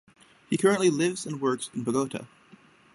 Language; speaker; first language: English; native; English